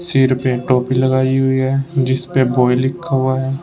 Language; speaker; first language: Hindi; native; Hindi